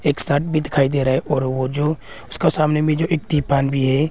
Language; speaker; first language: Hindi; non-native, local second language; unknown